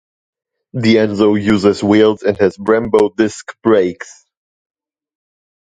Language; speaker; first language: English; non-native, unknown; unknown